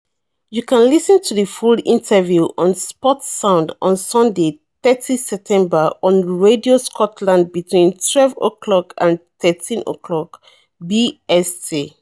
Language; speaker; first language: English; non-native, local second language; Yoruba